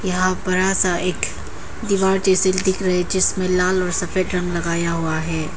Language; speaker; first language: Hindi; non-native, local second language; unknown